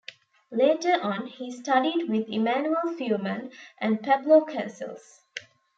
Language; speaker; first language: English; non-native, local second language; Tamil